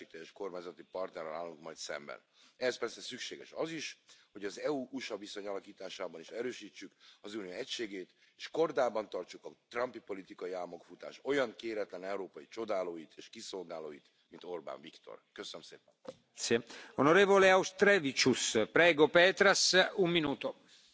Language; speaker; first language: English; native; English